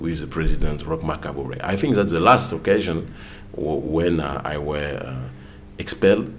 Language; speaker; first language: English; non-native, fluent; French